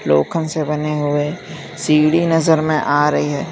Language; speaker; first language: Hindi; non-native, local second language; Gujarati